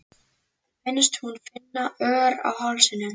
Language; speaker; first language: Icelandic; native; Icelandic